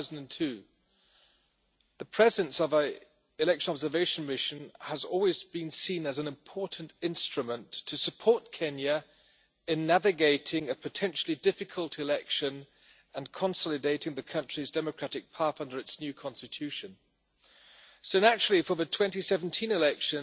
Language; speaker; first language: English; non-native, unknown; German